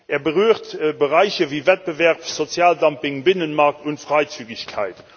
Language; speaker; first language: German; non-native, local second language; Luxembourgish